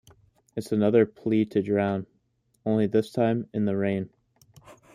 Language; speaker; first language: English; native; English